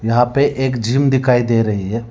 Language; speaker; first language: Hindi; non-native, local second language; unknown